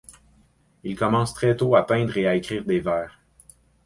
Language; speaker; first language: French; native; French